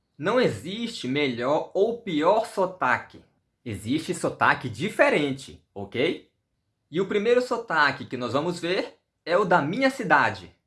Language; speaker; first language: Portuguese; native; Portuguese